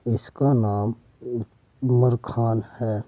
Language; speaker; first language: Hindi; native; Hindi